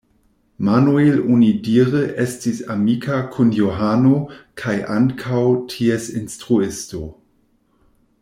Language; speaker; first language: Esperanto; non-native, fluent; German